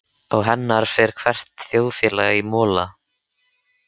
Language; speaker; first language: Icelandic; native; Icelandic